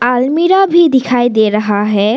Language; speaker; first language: Hindi; non-native, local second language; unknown